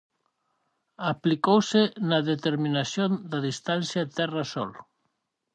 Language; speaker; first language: Galician; native; Galician